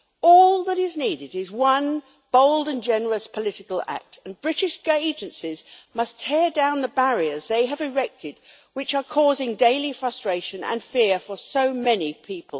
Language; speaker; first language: English; native; English